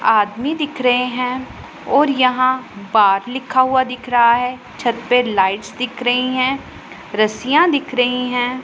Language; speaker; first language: Hindi; non-native, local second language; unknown